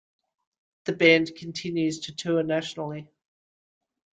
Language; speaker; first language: English; native; English